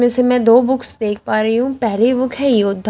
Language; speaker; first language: Hindi; native; Hindi